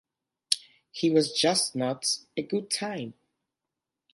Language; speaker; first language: English; native; English